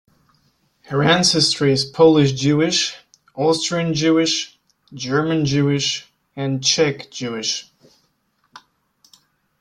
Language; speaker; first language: English; non-native, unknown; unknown